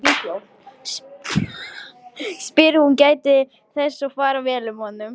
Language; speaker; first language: Icelandic; non-native, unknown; Lithuanian